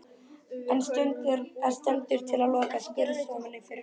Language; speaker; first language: Icelandic; native; Icelandic